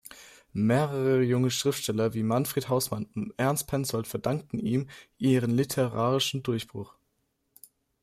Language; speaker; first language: German; native; German